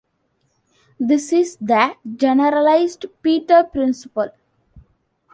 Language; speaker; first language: English; non-native, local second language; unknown